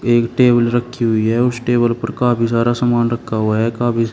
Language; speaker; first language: Hindi; native; Hindi